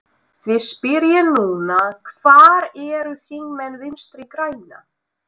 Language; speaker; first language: Icelandic; non-native, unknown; Russian